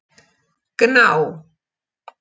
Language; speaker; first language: Icelandic; native; Icelandic